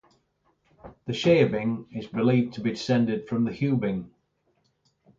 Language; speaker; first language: English; native; English